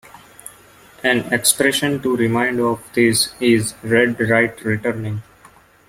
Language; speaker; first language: English; non-native, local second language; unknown